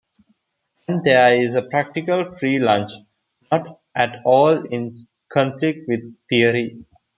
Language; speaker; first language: English; non-native, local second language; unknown